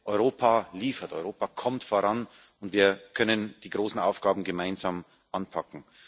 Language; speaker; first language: German; native; German